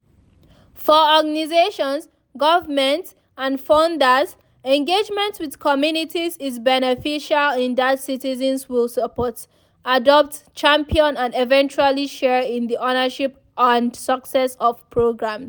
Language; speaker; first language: English; non-native, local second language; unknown